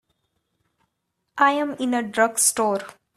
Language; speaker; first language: English; non-native, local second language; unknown